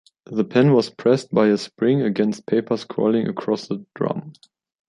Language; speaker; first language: English; non-native, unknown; German